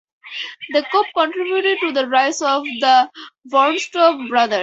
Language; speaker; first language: English; native; English